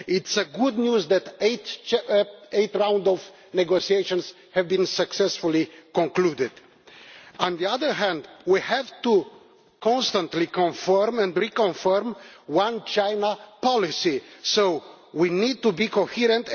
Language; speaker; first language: English; non-native, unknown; Romanian